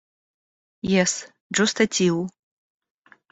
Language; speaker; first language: Esperanto; non-native, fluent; Russian